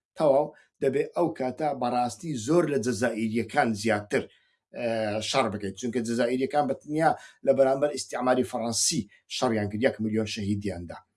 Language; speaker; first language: Central Kurdish; non-native, local second language; Kurdish